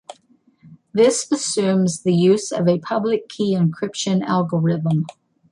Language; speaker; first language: English; native; English